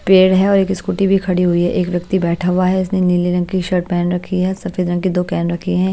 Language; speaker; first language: Hindi; native; Hindi